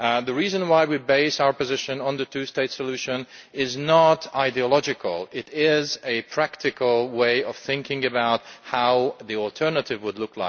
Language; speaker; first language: English; non-native, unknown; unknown